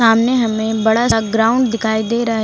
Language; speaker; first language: Hindi; native; Hindi